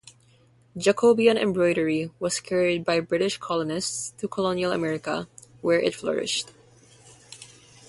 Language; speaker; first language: English; non-native, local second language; Filipino